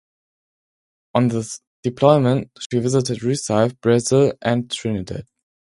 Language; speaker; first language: English; non-native, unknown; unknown